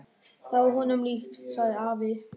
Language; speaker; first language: Icelandic; non-native, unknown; German